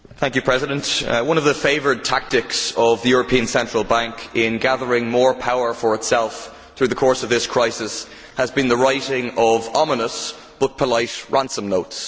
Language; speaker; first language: English; native; English